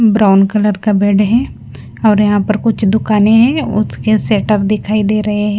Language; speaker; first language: Hindi; non-native, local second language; Marathi